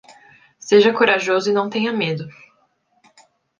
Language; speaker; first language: Portuguese; native; Portuguese